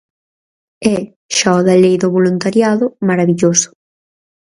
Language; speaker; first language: Galician; native; Galician